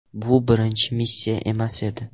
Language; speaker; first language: Uzbek; non-native, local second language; Russian